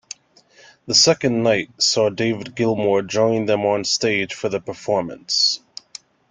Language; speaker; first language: English; native; English